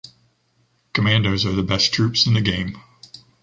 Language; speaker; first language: English; native; English